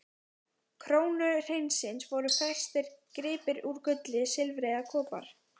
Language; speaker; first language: Icelandic; native; Icelandic